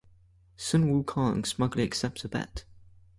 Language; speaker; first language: English; native; English